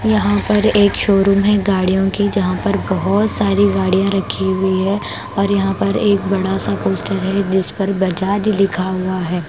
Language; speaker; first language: Hindi; non-native, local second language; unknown